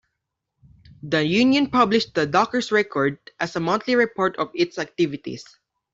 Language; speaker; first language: English; non-native, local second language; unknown